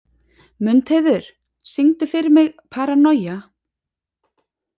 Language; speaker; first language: Icelandic; native; Icelandic